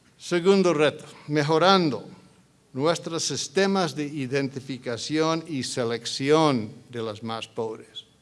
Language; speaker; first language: Spanish; non-native, fluent; English